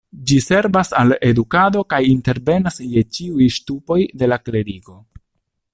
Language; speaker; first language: Esperanto; non-native, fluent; Italian